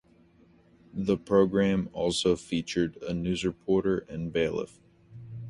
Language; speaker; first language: English; native; English